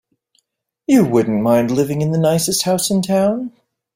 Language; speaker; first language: English; native; English